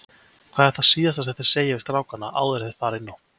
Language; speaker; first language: Icelandic; native; Icelandic